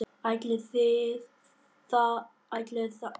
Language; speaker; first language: Icelandic; non-native, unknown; Vietnamese